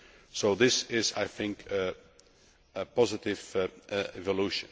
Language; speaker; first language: English; non-native, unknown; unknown